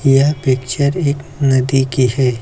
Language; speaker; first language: Hindi; native; Hindi